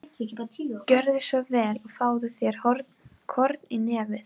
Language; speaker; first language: Icelandic; native; Icelandic